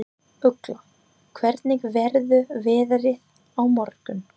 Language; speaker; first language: Icelandic; non-native, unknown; English